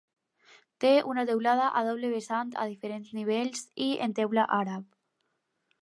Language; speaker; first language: Catalan; non-native, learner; Spanish